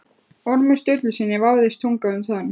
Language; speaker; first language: Icelandic; native; Icelandic